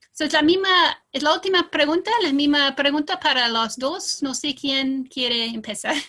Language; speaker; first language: Spanish; non-native, fluent; English